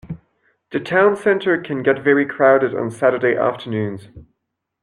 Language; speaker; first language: English; non-native, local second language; French